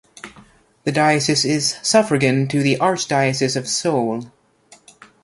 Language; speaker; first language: English; native; English